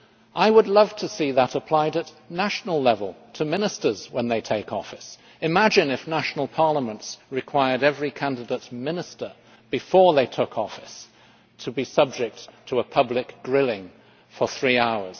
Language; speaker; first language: English; native; English